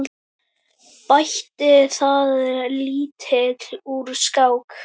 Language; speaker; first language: Icelandic; native; Icelandic